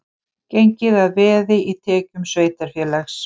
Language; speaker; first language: Icelandic; native; Icelandic